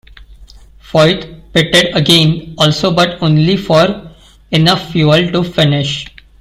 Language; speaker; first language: English; non-native, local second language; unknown